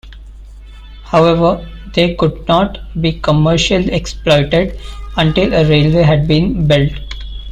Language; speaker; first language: English; non-native, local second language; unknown